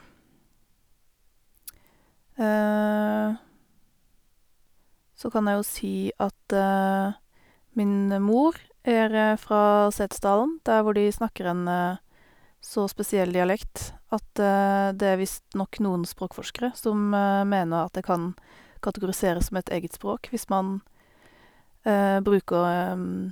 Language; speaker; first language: Norwegian; native; Norwegian